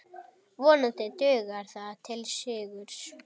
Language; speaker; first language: Icelandic; native; Icelandic